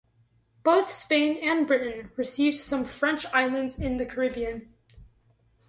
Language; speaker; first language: English; native; English